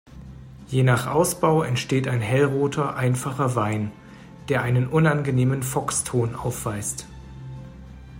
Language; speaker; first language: German; native; German